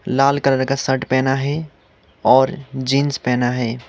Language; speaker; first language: Hindi; non-native, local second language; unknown